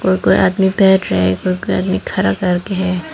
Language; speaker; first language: Hindi; non-native, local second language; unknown